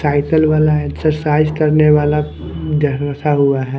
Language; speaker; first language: Hindi; non-native, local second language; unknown